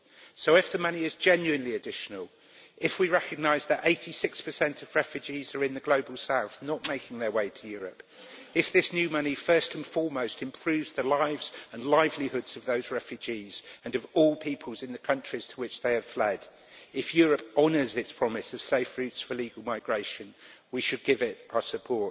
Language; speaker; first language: English; native; English